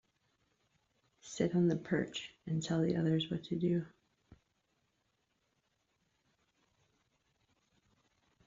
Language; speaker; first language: English; native; English